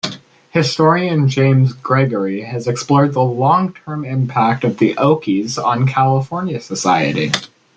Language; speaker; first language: English; native; English